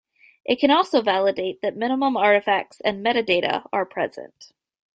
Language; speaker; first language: English; native; English